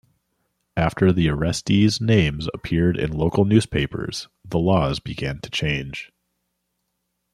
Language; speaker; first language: English; native; English